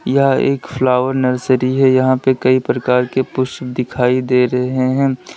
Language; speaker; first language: Hindi; native; Hindi